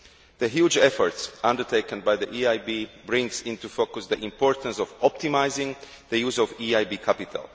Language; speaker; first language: English; non-native, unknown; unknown